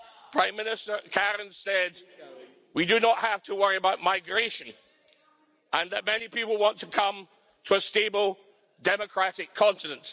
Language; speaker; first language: English; native; English